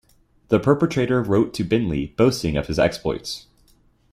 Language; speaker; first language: English; native; English